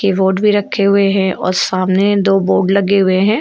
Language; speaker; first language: Hindi; native; Hindi